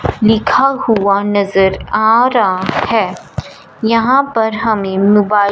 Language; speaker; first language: Hindi; non-native, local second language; Punjabi